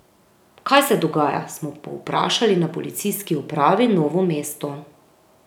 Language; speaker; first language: Slovenian; native; Slovenian